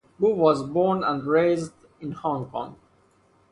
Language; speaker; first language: English; non-native, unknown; Persian